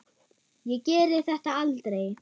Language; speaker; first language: Icelandic; non-native, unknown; German